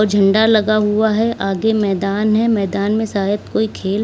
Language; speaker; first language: Hindi; native; Hindi